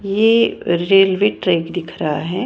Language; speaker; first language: Hindi; native; Hindi